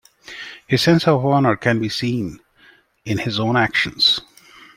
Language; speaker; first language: English; non-native, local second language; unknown